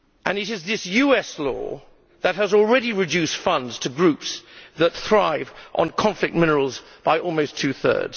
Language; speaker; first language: English; native; English